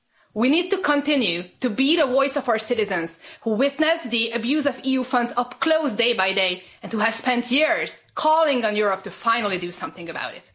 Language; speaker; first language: English; non-native, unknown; Hungarian